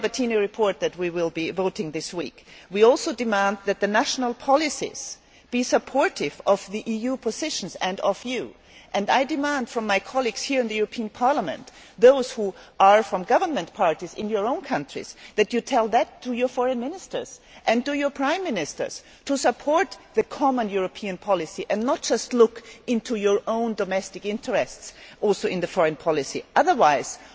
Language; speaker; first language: English; non-native, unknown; German